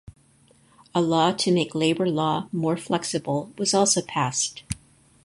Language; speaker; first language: English; native; English